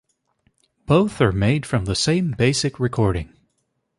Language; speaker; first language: English; native; English